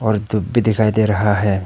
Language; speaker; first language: Hindi; non-native, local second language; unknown